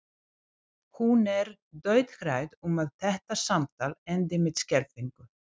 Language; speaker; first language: Icelandic; non-native, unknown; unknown